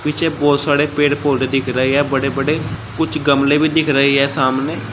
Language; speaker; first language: Hindi; native; Hindi